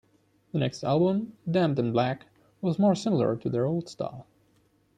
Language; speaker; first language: English; non-native, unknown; German